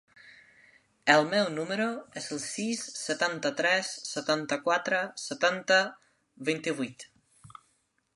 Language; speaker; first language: Catalan; non-native, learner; Spanish